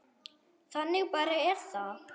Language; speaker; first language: Icelandic; non-native, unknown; German